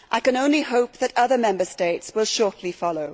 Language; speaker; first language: English; native; English